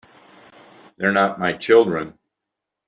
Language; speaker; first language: English; native; English